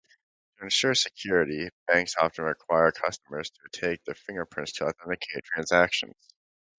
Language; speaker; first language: English; native; English